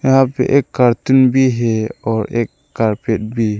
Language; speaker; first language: Hindi; non-native, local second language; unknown